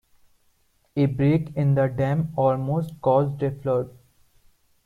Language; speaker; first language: English; non-native, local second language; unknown